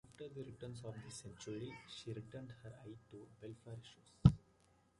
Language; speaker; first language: English; native; English